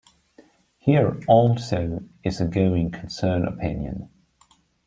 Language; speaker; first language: English; non-native, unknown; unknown